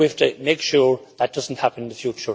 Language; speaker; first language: English; native; English